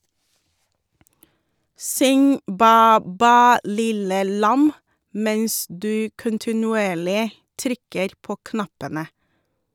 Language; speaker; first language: Norwegian; non-native, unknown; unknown